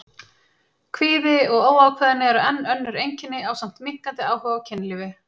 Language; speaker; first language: Icelandic; native; Icelandic